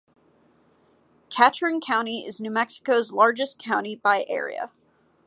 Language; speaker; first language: English; native; English